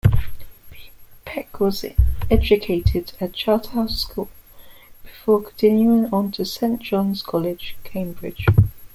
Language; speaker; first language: English; native; English